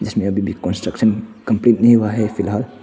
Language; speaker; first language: Hindi; non-native, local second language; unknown